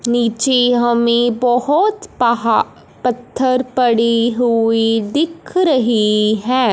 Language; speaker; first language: Hindi; non-native, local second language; Punjabi